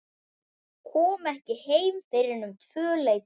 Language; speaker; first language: Icelandic; native; Icelandic